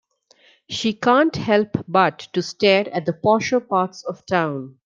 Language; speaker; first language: English; non-native, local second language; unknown